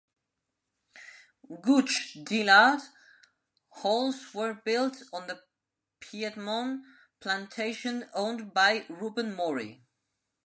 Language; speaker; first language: English; non-native, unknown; Spanish